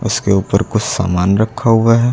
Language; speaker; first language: Hindi; native; Hindi